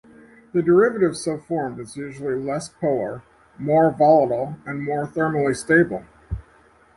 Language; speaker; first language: English; native; English